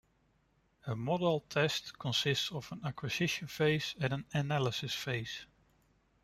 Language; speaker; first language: English; non-native, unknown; Dutch